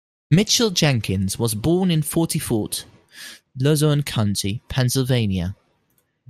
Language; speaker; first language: English; non-native, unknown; Dutch